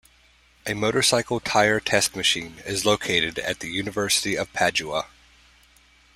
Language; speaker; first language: English; native; English